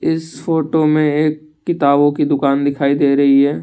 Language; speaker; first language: Hindi; non-native, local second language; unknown